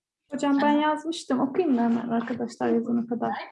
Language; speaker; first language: Turkish; native; Turkish